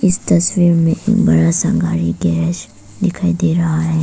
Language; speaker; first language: Hindi; non-native, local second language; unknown